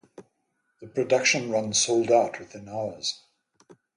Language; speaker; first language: English; native; English